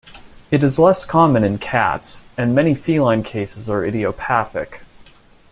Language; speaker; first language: English; native; English